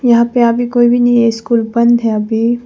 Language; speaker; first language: Hindi; early bilingual, other home language; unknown